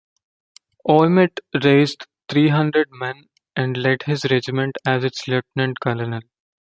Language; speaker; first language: English; non-native, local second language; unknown